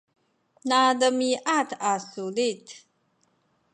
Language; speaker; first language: Sakizaya; non-native, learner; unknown